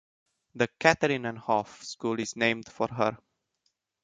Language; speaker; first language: English; non-native, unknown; Romanian